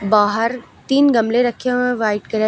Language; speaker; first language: Hindi; native; Hindi